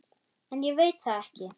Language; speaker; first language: Icelandic; non-native, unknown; German